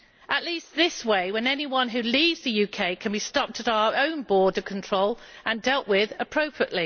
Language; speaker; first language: English; native; English